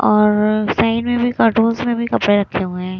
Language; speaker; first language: Hindi; non-native, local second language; Punjabi